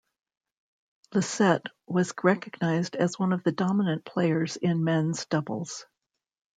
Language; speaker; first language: English; native; English